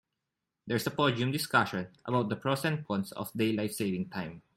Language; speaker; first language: English; non-native, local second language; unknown